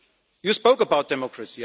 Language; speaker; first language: English; non-native, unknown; German